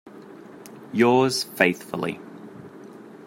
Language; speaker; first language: English; native; English